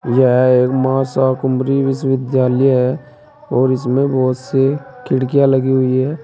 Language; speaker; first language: Hindi; native; Hindi